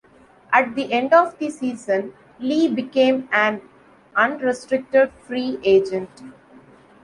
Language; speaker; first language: English; non-native, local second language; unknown